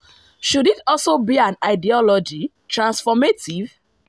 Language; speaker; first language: English; non-native, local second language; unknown